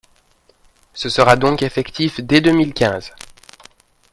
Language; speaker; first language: French; native; French